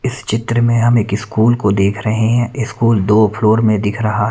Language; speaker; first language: Hindi; non-native, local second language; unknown